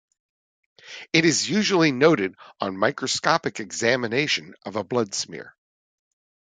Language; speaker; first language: English; native; English